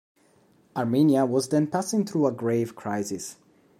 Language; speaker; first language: English; non-native, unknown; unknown